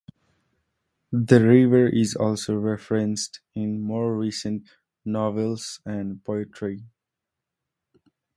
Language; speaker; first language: English; non-native, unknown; Nepali